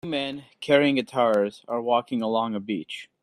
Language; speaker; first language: English; native; English